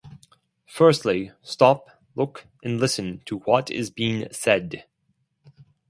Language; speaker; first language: English; non-native, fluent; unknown